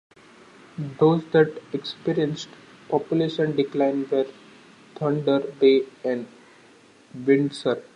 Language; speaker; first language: English; non-native, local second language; Marathi